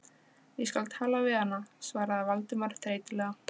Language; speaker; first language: Icelandic; non-native, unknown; Polish